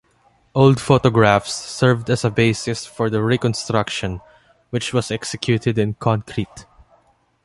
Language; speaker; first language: English; non-native, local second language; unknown